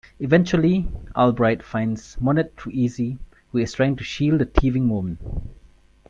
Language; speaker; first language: English; non-native, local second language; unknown